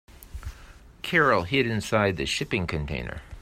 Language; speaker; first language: English; native; English